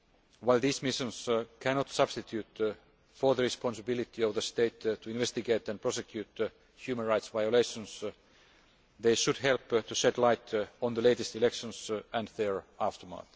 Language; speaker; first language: English; non-native, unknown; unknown